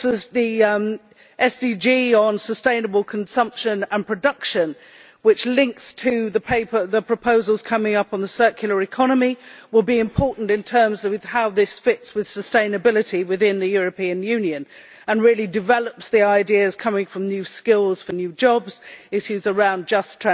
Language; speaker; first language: English; native; English